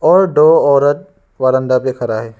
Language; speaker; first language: Hindi; non-native, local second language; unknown